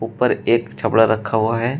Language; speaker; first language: Hindi; native; Hindi